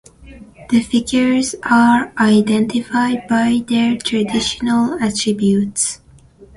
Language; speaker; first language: English; non-native, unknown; Persian